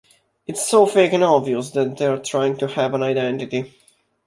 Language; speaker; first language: English; non-native, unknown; Italian